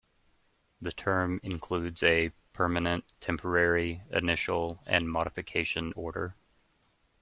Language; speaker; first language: English; native; English